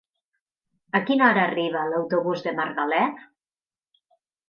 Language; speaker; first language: Catalan; native; Catalan